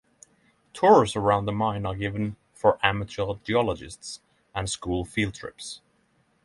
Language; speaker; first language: English; non-native, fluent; Norwegian